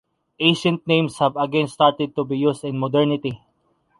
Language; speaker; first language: English; non-native, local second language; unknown